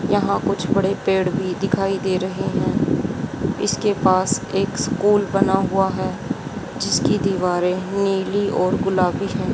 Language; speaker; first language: Hindi; native; Hindi